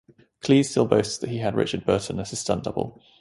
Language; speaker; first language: English; native; English